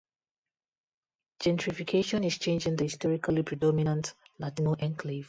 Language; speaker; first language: English; non-native, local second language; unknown